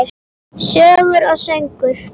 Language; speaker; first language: Icelandic; native; Icelandic